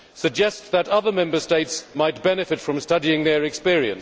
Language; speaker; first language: English; native; English